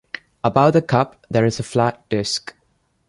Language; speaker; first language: English; non-native, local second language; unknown